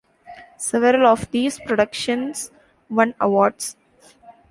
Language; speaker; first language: English; non-native, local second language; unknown